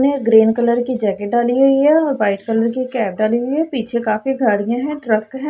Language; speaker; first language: Hindi; non-native, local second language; Punjabi